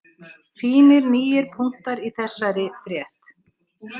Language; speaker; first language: Icelandic; native; Icelandic